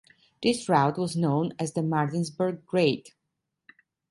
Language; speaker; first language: English; non-native, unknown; Italian